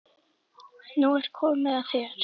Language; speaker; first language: Icelandic; native; Icelandic